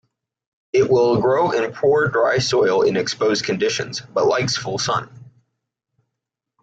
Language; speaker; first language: English; native; English